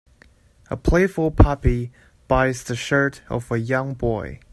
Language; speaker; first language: English; native; English